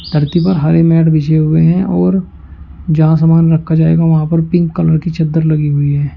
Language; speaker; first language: Hindi; native; Hindi